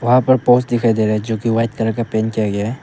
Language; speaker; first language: Hindi; non-native, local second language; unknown